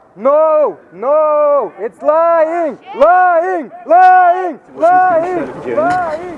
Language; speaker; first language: English; non-native, fluent; Russian